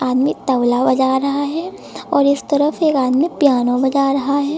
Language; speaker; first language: Hindi; native; Hindi